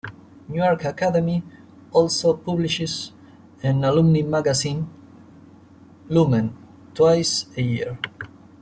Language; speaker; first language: English; non-native, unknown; Spanish